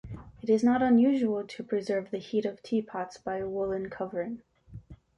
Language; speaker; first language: English; native; English